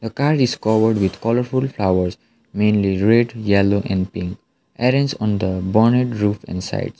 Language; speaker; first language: English; non-native, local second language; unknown